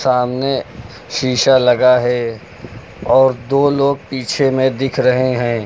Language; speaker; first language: Hindi; native; Hindi